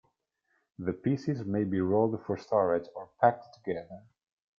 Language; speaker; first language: English; non-native, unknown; Italian